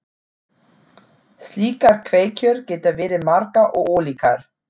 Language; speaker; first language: Icelandic; non-native, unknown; German